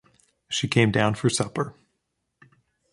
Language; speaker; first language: English; native; English